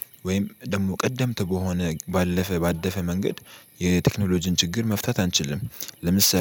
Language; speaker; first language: Amharic; native; Amharic